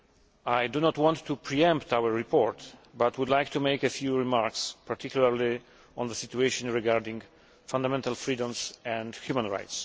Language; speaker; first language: English; non-native, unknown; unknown